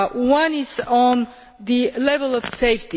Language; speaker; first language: English; non-native, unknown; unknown